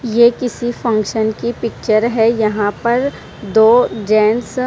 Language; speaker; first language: Hindi; non-native, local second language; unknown